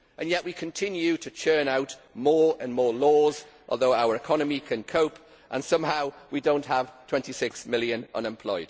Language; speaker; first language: English; native; English